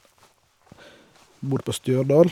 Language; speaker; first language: Norwegian; native; Norwegian